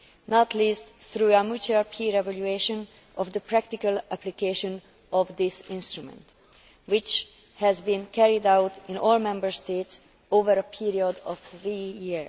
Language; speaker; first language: English; non-native, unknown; Hungarian